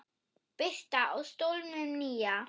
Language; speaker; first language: Icelandic; non-native, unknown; German